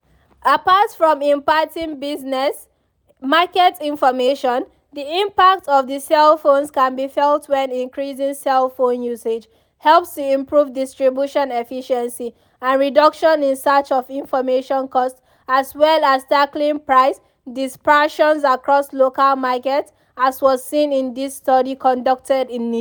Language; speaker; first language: English; non-native, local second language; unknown